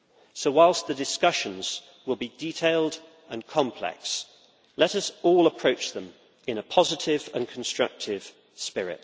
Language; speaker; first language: English; native; English